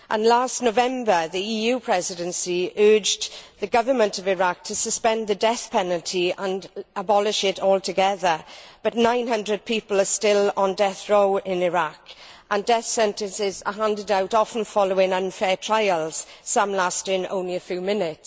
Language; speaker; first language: English; native; English